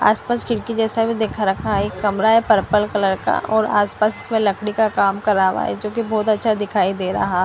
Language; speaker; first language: Hindi; non-native, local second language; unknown